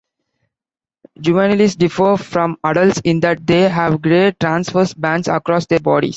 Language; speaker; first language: English; non-native, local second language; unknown